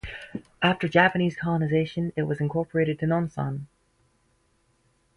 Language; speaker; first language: English; native; English